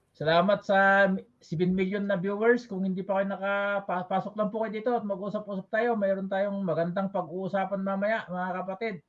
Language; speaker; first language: Filipino; non-native, local second language; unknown